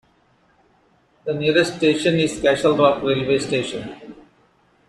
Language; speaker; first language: English; non-native, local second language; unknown